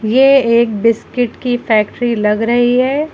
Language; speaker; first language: Hindi; native; Hindi